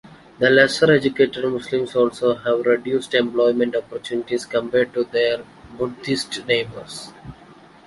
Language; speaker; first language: English; non-native, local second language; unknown